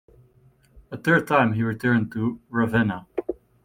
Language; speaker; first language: English; native; English